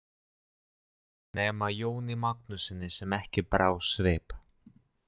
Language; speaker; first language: Icelandic; non-native, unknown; Russian